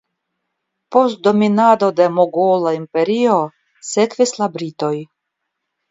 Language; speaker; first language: Esperanto; non-native, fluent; Russian